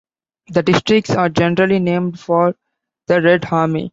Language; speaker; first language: English; non-native, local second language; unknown